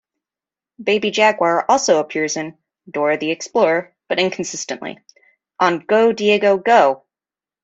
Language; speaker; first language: English; native; English